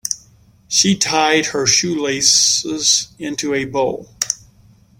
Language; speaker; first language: English; native; English